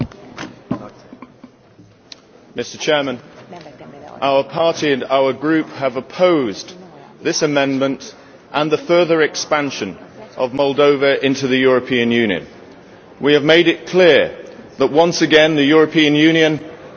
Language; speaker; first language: English; native; English